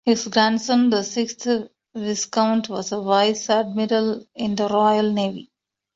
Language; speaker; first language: English; non-native, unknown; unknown